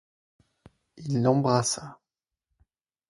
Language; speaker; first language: French; non-native, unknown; German